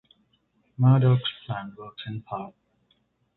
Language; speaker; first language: English; non-native, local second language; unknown